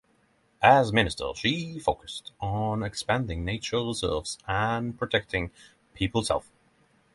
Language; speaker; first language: English; non-native, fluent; Norwegian